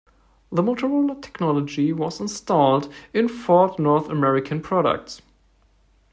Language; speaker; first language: English; non-native, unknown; German